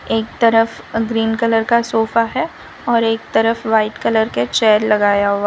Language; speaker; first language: Hindi; non-native, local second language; Gujarati